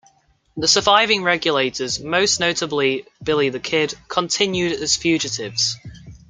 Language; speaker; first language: English; native; English